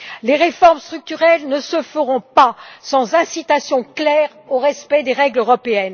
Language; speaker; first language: French; native; French